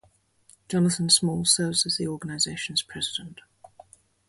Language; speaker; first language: English; native; English